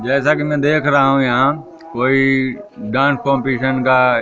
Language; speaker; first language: Hindi; native; Hindi